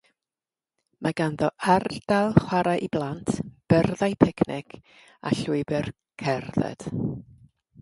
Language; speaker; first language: Welsh; non-native, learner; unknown